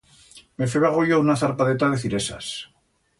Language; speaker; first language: Aragonese; native; Aragonese